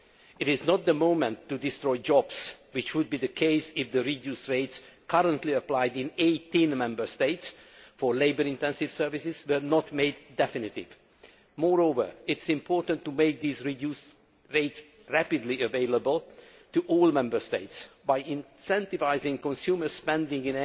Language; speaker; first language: English; non-native, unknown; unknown